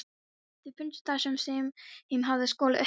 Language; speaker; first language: Icelandic; non-native, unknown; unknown